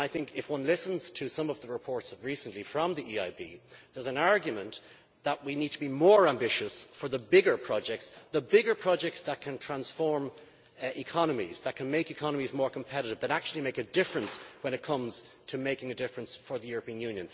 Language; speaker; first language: English; native; English